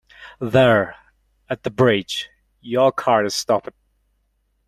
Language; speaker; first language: English; non-native, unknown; Mongolian